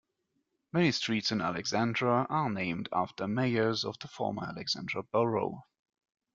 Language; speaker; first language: English; non-native, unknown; German